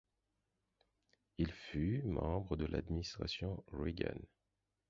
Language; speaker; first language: French; non-native, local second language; Haitian Creole